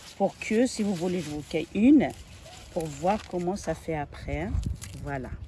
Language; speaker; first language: French; non-native, local second language; Arabic